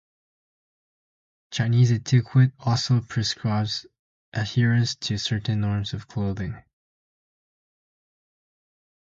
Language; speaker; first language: English; native; English